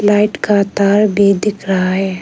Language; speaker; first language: Hindi; non-native, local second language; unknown